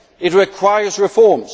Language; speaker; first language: English; non-native, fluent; Swedish